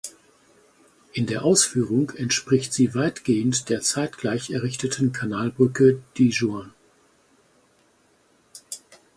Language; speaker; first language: German; native; German